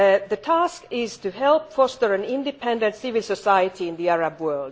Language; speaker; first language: English; non-native, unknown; Finnish